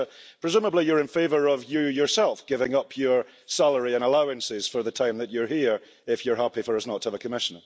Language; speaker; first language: English; early bilingual, heritage; English